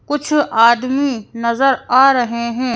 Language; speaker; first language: Hindi; native; Hindi